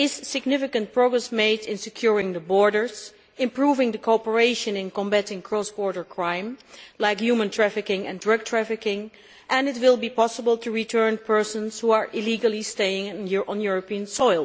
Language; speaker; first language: English; non-native, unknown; Dutch